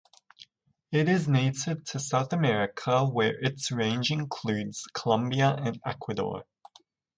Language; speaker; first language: English; native; English